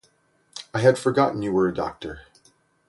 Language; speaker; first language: English; native; English